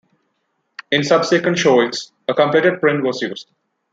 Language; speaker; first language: English; non-native, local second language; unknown